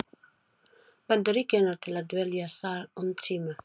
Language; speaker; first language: Icelandic; non-native, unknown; Filipino